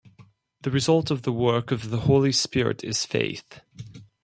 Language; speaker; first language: English; non-native, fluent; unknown